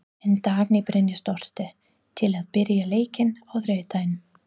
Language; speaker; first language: Icelandic; non-native, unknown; English